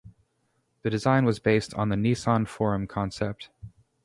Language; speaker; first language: English; native; English